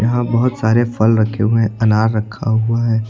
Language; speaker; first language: Hindi; native; Hindi